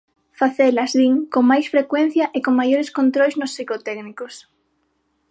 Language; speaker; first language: Galician; non-native, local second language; Spanish